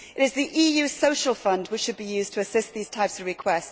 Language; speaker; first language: English; native; English